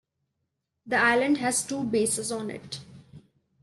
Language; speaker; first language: English; non-native, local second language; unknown